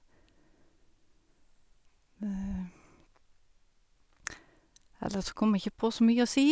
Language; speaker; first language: Norwegian; native; Norwegian